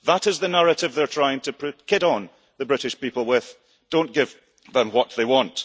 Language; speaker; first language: English; early bilingual, heritage; English